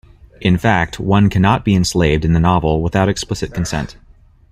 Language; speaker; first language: English; native; English